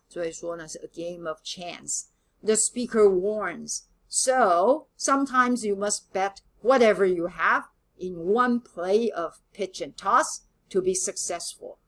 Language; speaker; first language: English; non-native, fluent; Chinese